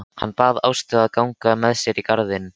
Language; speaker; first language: Icelandic; native; Icelandic